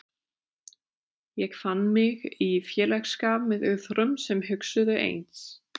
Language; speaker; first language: Icelandic; non-native, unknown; German